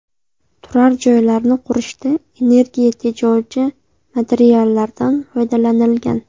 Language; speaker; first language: Uzbek; native; Uzbek